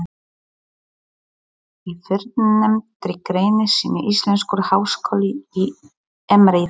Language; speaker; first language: Icelandic; non-native, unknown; Polish